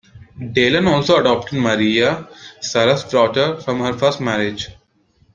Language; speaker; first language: English; non-native, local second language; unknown